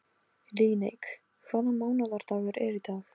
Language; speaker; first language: Icelandic; non-native, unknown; Polish